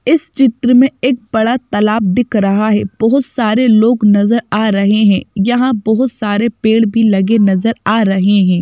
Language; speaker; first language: Hindi; native; Hindi